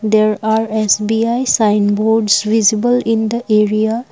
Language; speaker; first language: English; non-native, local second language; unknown